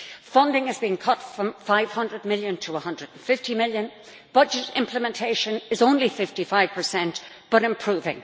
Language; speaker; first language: English; native; English